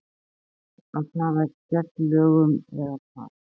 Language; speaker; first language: Icelandic; native; Icelandic